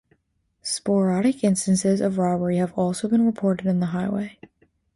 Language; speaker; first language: English; native; English